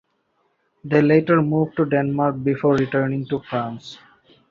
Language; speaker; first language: English; non-native, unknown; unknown